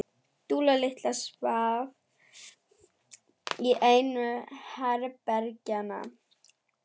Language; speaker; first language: Icelandic; non-native, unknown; German